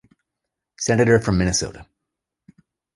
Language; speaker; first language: English; native; English